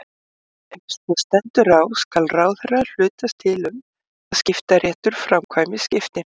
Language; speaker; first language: Icelandic; native; Icelandic